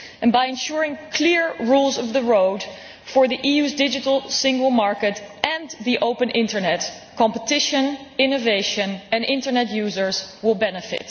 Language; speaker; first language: English; non-native, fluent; Dutch